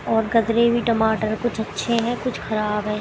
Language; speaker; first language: Hindi; native; Hindi